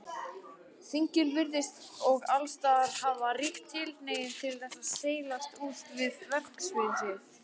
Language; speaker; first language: Icelandic; native; Icelandic